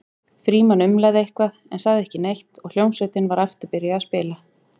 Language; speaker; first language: Icelandic; native; Icelandic